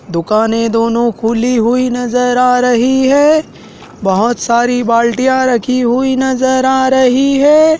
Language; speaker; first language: Hindi; native; Hindi